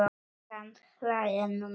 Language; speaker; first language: Icelandic; non-native, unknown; Polish